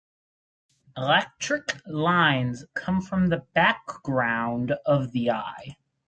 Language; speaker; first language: English; native; English